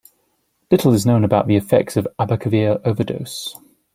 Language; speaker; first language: English; native; English